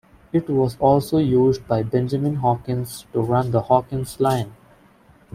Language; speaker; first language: English; non-native, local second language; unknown